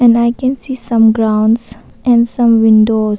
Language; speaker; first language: English; non-native, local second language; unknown